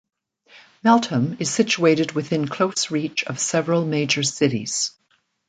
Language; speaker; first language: English; native; English